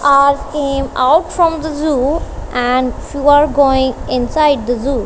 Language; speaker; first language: English; non-native, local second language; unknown